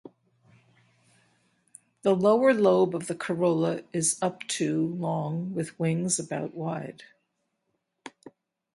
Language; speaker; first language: English; native; English